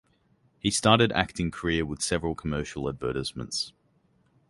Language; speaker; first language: English; native; English